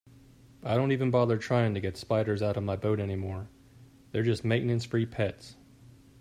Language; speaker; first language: English; native; English